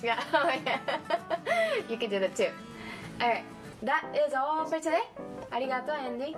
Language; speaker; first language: English; non-native, fluent; Japanese